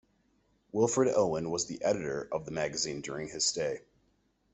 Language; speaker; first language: English; native; English